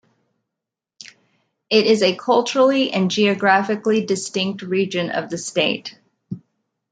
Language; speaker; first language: English; native; English